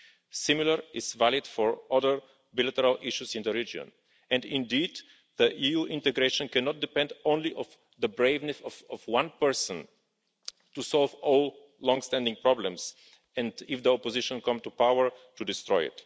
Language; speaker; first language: English; non-native, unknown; Bulgarian